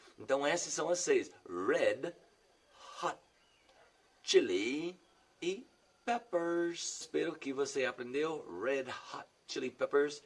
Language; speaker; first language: Portuguese; non-native, fluent; English